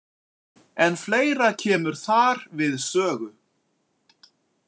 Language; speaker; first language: Icelandic; native; Icelandic